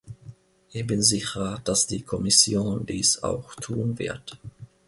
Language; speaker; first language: German; non-native, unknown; Finnish